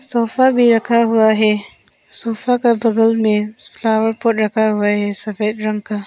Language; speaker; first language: Hindi; non-native, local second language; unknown